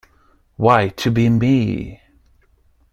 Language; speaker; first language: English; non-native, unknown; German